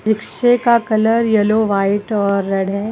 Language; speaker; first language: Hindi; native; Hindi